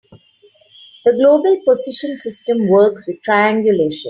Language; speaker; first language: English; non-native, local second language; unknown